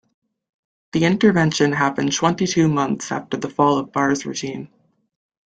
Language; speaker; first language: English; native; English